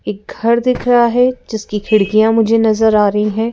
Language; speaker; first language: Hindi; native; Hindi